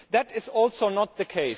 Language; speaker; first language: English; non-native, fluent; German